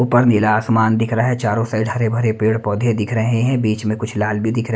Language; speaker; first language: Hindi; native; Hindi